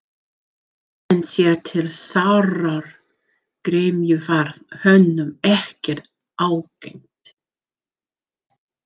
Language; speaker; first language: Icelandic; non-native, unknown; English